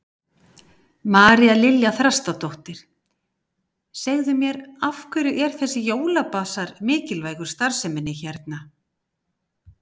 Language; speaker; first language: Icelandic; native; Icelandic